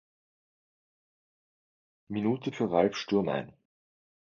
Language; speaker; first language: German; native; German